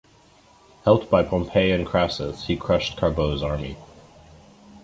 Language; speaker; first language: English; native; English